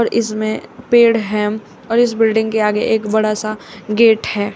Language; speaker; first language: Hindi; native; Hindi